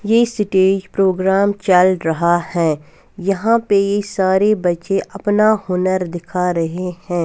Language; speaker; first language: Hindi; non-native, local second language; Punjabi